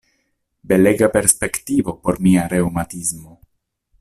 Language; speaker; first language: Esperanto; non-native, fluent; Italian